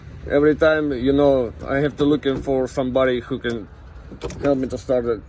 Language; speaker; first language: English; non-native, learner; Russian